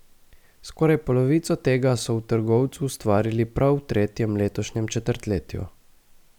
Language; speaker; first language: Slovenian; native; Slovenian